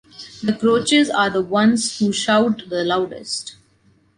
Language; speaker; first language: English; non-native, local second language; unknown